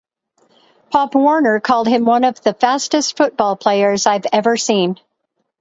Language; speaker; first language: English; native; English